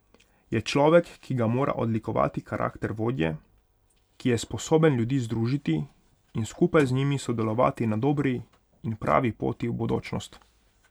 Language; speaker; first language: Slovenian; non-native, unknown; Hungarian